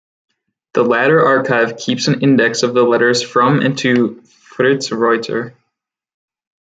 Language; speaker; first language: English; native; English